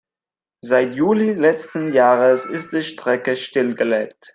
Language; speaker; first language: German; non-native, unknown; Catalan